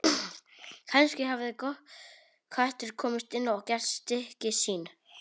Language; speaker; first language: Icelandic; non-native, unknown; Polish